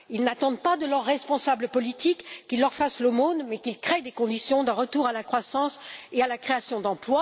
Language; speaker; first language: French; native; French